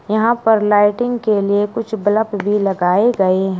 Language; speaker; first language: Hindi; native; Hindi